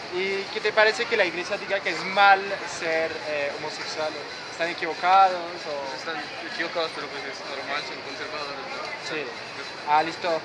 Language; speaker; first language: Spanish; non-native, fluent; French